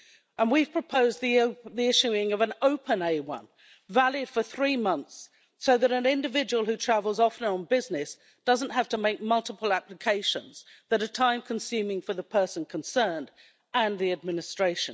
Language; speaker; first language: English; native; English